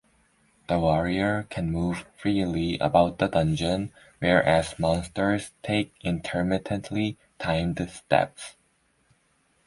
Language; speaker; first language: English; native; English